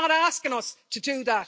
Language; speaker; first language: English; native; English